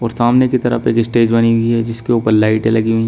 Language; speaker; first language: Hindi; native; Hindi